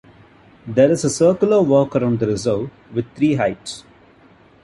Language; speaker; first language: English; non-native, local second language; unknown